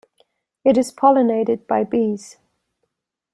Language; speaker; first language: English; non-native, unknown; German